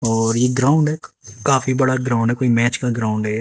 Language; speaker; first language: Hindi; native; Hindi